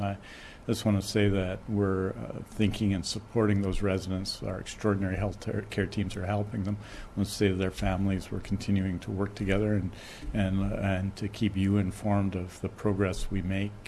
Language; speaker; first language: English; native; English